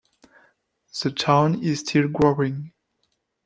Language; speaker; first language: English; non-native, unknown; French